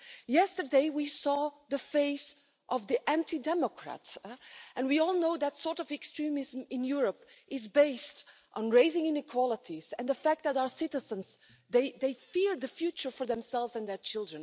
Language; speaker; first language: English; non-native, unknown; Dutch